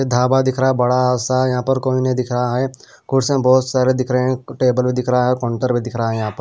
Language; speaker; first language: Hindi; non-native, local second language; Punjabi